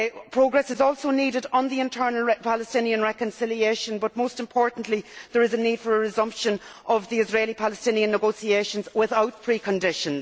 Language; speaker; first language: English; native; English